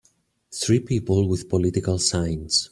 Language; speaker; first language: English; native; English